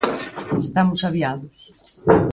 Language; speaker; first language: Galician; native; Galician